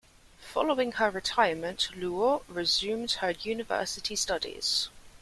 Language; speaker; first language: English; native; English